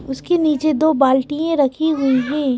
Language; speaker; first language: Hindi; native; Hindi